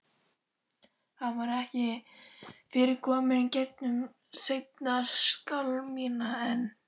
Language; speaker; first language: Icelandic; native; Icelandic